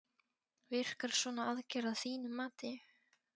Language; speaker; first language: Icelandic; non-native, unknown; Polish